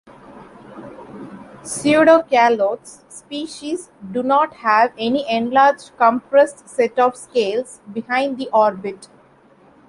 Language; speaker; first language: English; non-native, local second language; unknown